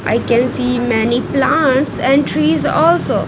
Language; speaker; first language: English; non-native, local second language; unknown